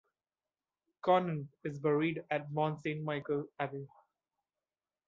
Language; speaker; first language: English; non-native, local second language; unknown